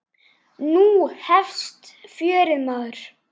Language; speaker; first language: Icelandic; native; Icelandic